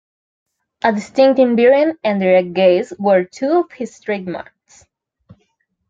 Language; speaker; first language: English; non-native, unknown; Spanish